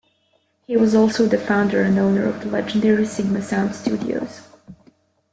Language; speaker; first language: English; native; English